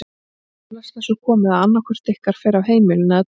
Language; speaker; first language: Icelandic; native; Icelandic